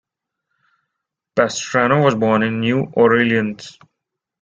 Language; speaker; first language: English; non-native, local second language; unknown